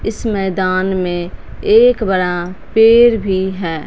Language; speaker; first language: Hindi; non-native, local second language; Punjabi